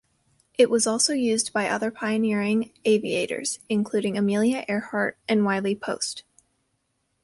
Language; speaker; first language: English; native; English